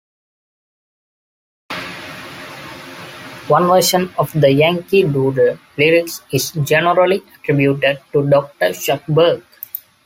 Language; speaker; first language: English; non-native, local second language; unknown